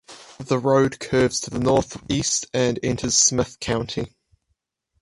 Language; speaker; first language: English; native; English